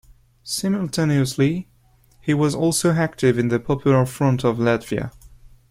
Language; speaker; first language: English; non-native, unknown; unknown